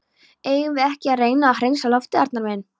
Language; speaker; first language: Icelandic; non-native, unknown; Polish